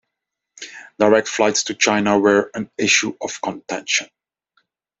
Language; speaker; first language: English; non-native, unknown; Dutch